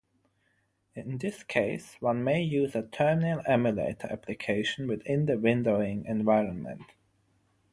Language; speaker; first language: English; non-native, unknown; German